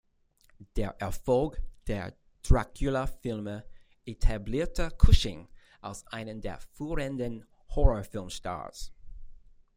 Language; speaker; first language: German; non-native, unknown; English